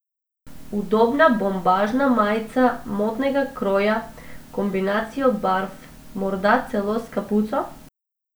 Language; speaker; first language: Slovenian; non-native, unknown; Macedonian